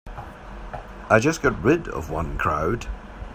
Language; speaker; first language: English; native; English